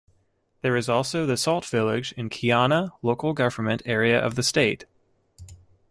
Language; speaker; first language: English; native; English